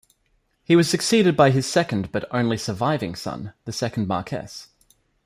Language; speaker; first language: English; native; English